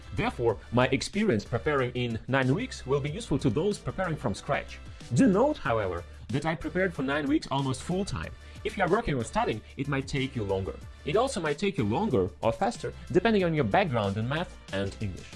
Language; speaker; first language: English; non-native, fluent; Russian